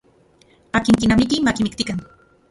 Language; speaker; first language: Central Puebla Nahuatl; non-native, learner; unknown